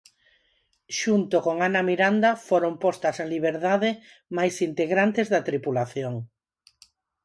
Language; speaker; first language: Galician; non-native, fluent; Spanish